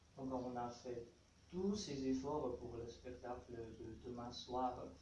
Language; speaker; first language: French; non-native, learner; Chinese